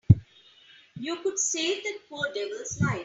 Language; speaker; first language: English; non-native, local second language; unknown